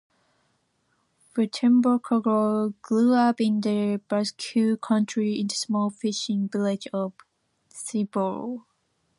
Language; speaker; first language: English; non-native, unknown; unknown